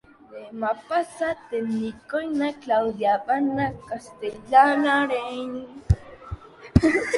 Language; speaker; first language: Catalan; non-native, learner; Spanish